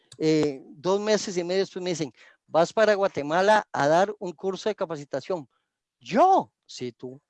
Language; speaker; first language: Spanish; native; Spanish